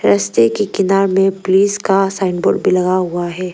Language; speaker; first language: Hindi; early bilingual, other home language; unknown